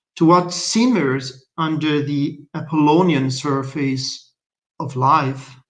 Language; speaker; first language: English; non-native, fluent; Italian